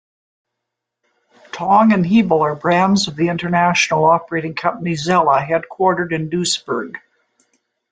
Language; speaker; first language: English; native; English